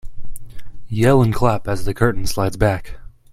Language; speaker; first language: English; native; English